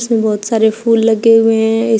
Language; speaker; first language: Hindi; native; Hindi